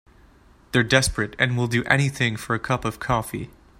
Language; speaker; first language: English; native; English